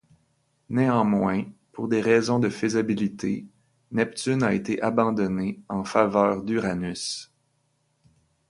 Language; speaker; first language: French; native; French